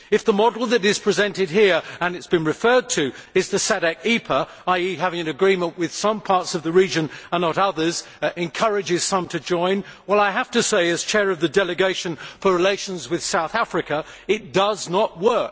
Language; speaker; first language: English; native; English